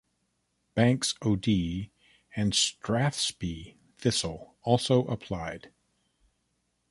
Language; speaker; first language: English; native; English